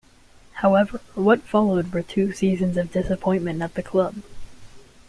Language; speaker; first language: English; native; English